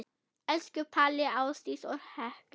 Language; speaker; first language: Icelandic; non-native, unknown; German